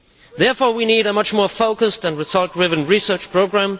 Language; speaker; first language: English; non-native, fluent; Danish